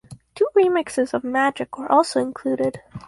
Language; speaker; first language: English; native; English